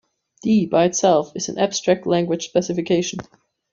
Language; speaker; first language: English; non-native, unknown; German